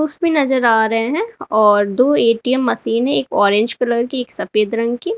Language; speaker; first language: Hindi; native; Hindi